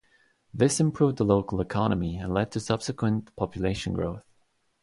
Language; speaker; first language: English; non-native, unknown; Estonian